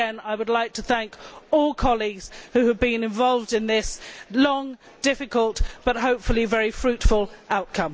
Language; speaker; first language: English; native; English